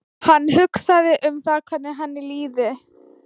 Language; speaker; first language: Icelandic; non-native, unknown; Thai